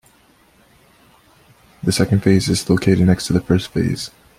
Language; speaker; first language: English; native; English